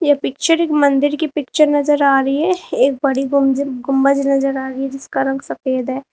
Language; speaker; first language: Hindi; native; Hindi